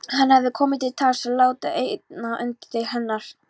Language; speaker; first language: Icelandic; non-native, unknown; Polish